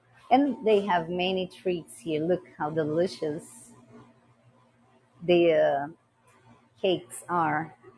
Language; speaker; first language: English; non-native, fluent; Portuguese